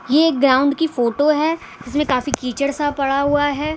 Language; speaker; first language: Hindi; non-native, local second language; Gujarati